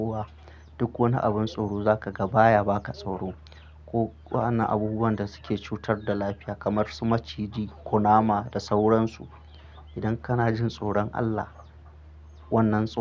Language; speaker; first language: Hausa; non-native, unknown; Akan